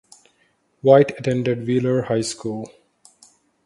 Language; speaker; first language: English; non-native, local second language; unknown